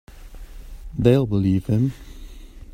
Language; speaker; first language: English; non-native, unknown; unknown